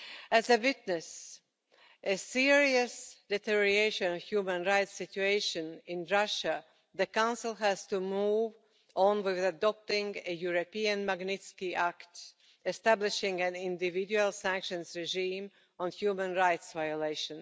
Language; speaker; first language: English; non-native, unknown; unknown